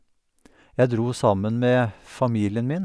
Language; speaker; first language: Norwegian; native; Norwegian